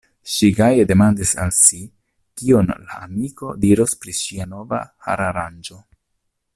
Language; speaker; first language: Esperanto; non-native, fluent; Italian